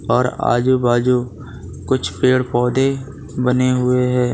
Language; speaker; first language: Hindi; non-native, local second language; Gujarati